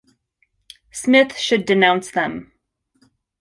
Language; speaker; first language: English; native; English